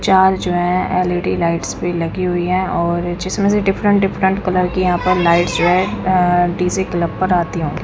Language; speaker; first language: Hindi; non-native, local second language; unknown